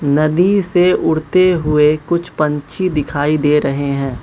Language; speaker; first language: Hindi; non-native, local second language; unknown